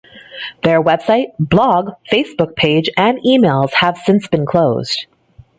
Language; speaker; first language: English; native; English